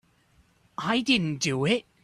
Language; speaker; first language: English; native; English